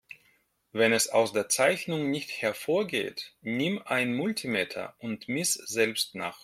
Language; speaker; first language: German; non-native, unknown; Russian